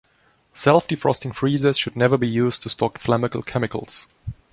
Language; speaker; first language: English; non-native, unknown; German